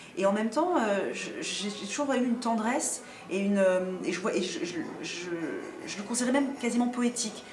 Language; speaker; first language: French; early bilingual, other home language; Arabic